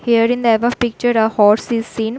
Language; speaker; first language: English; non-native, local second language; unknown